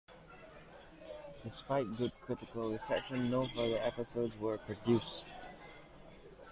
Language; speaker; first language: English; native; English